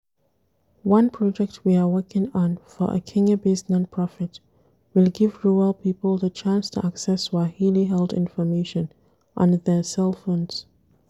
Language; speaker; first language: English; non-native, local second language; Hausa